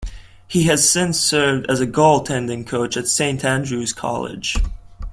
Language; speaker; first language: English; non-native, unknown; Latvian